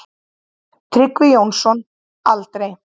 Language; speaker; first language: Icelandic; native; Icelandic